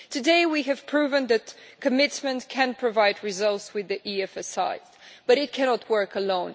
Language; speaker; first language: English; non-native, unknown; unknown